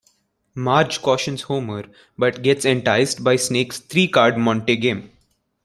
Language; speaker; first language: English; non-native, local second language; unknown